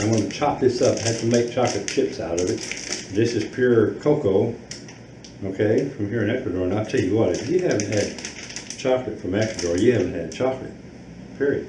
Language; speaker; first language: English; native; English